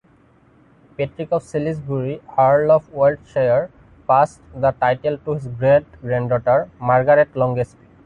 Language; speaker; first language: English; non-native, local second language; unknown